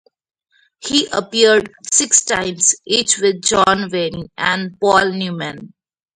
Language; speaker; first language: English; non-native, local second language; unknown